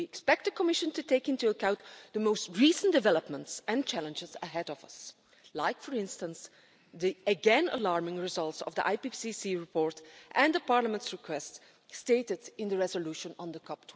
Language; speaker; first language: English; non-native, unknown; Dutch